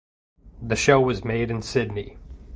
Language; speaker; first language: English; native; English